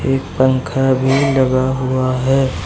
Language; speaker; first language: Hindi; native; Hindi